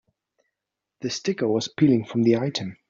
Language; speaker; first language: English; native; English